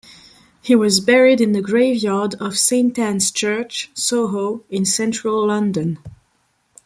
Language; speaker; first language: English; non-native, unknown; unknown